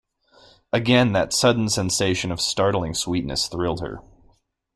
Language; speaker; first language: English; native; English